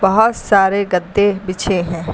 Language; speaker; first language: Hindi; native; Hindi